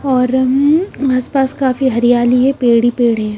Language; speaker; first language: Hindi; non-native, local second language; Punjabi